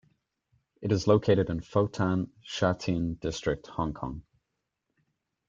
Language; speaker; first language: English; native; English